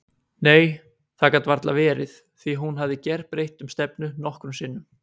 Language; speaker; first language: Icelandic; native; Icelandic